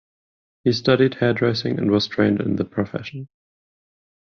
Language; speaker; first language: English; non-native, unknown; German